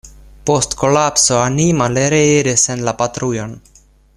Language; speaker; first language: Esperanto; non-native, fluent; Russian